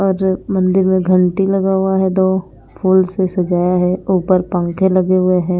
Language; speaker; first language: Hindi; non-native, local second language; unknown